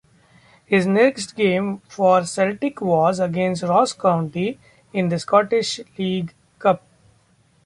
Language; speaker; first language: English; non-native, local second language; Marathi